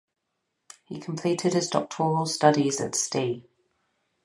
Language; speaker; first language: English; native; English